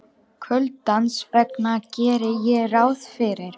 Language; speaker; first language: Icelandic; non-native, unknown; Romanian